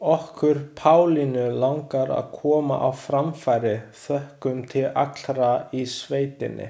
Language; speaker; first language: Icelandic; non-native, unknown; Chinese